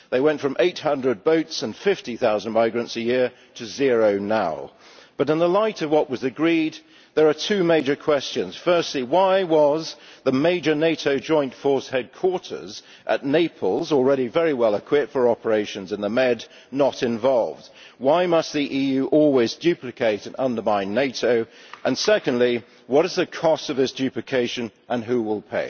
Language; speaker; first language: English; native; English